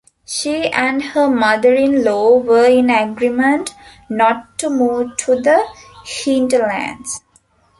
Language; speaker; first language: English; non-native, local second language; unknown